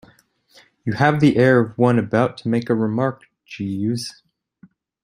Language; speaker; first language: English; native; English